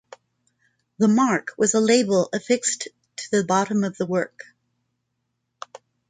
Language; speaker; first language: English; non-native, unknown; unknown